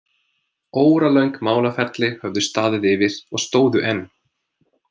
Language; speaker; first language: Icelandic; non-native, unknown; English